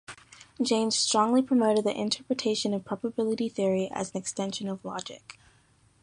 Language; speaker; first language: English; native; English